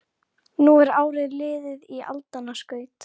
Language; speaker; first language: Icelandic; native; Icelandic